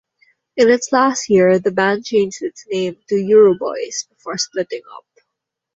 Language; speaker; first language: English; non-native, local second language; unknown